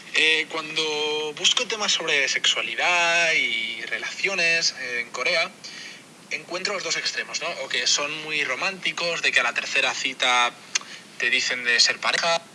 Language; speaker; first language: Spanish; native; Spanish